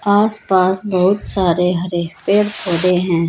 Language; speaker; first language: Hindi; native; Hindi